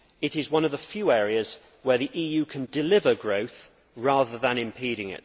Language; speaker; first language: English; native; English